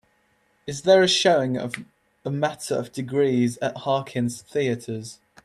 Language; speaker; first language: English; native; English